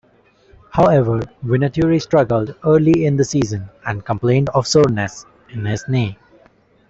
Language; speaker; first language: English; non-native, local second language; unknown